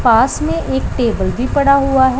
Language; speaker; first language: Hindi; non-native, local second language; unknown